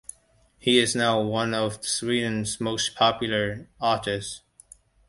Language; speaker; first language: English; non-native, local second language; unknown